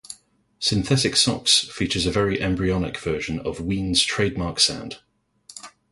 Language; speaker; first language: English; native; English